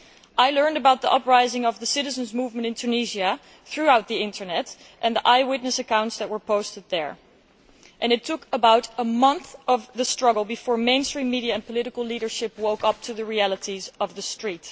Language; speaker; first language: English; non-native, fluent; Dutch